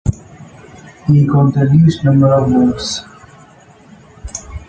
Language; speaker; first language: English; non-native, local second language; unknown